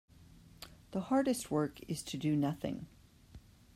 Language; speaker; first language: English; native; English